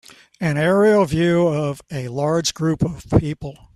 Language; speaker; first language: English; native; English